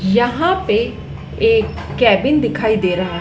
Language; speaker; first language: Hindi; native; Hindi